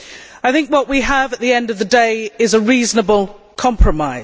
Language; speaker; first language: English; native; English